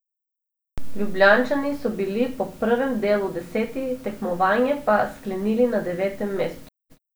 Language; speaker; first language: Slovenian; non-native, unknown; Macedonian